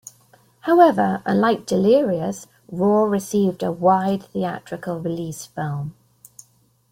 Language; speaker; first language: English; native; English